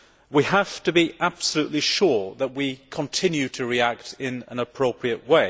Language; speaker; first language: English; native; English